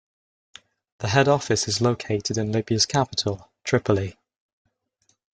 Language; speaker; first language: English; native; English